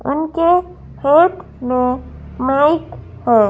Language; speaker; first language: Hindi; native; Hindi